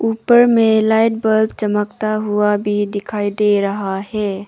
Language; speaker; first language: Hindi; non-native, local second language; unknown